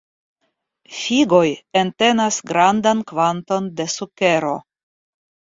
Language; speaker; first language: Esperanto; non-native, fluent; Russian